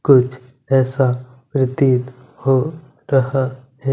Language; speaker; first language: Hindi; non-native, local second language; Punjabi